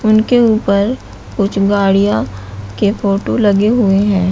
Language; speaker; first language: Hindi; native; Hindi